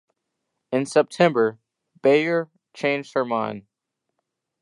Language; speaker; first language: English; native; English